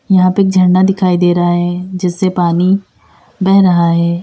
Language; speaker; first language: Hindi; native; Hindi